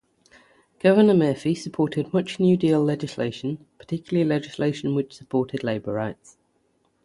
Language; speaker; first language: English; native; English